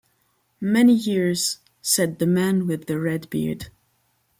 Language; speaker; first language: English; non-native, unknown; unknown